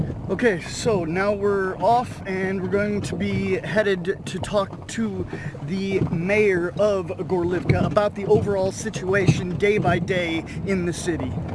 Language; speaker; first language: English; native; English